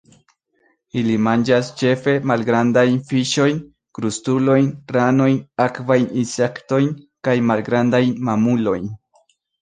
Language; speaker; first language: Esperanto; non-native, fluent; Spanish